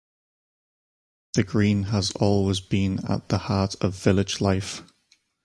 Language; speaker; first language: English; native; English